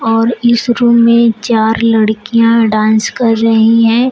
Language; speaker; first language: Hindi; native; Hindi